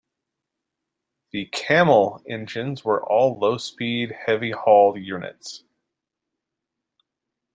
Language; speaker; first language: English; native; English